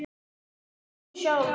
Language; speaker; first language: Icelandic; native; Icelandic